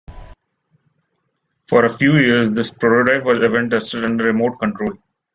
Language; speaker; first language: English; non-native, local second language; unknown